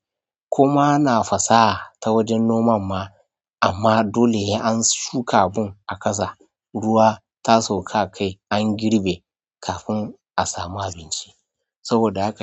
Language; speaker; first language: Hausa; non-native, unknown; Yoruba